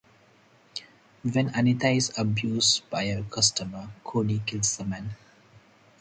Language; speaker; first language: English; non-native, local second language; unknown